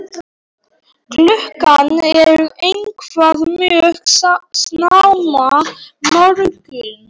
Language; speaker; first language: Icelandic; non-native, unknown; Polish